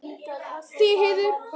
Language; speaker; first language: Icelandic; native; Icelandic